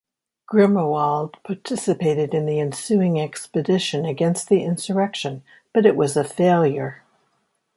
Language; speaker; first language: English; native; English